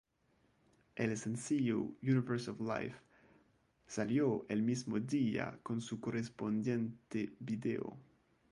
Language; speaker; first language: Spanish; non-native, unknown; French